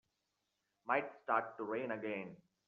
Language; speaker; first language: English; non-native, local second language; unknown